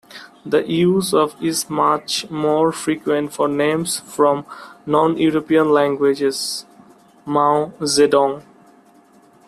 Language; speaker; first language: English; non-native, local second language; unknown